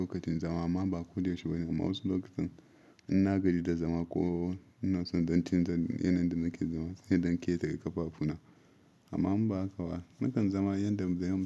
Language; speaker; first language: Hausa; non-native, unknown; Yoruba